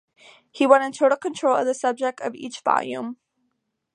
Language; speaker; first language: English; native; English